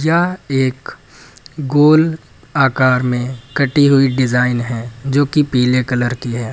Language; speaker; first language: Hindi; native; Hindi